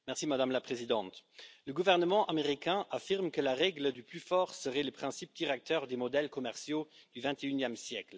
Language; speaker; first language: French; non-native, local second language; Luxembourgish